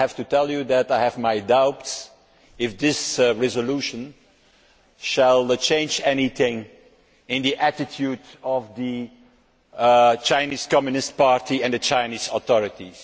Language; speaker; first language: English; non-native, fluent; Dutch